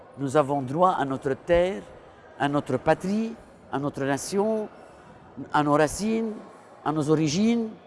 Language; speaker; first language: French; non-native, local second language; Arabic